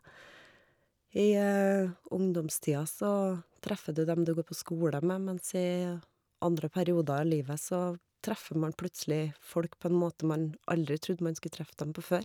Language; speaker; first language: Norwegian; native; Norwegian